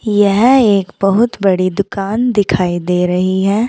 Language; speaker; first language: Hindi; native; Hindi